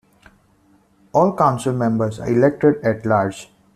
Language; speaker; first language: English; non-native, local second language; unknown